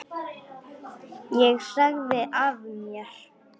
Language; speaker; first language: Icelandic; non-native, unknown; Polish